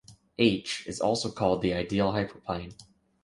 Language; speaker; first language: English; native; English